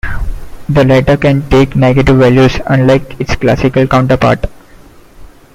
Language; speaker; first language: English; non-native, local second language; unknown